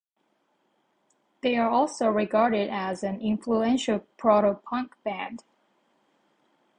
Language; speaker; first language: English; non-native, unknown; Japanese